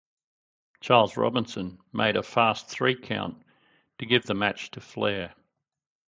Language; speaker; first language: English; native; English